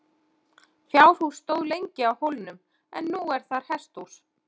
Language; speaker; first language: Icelandic; native; Icelandic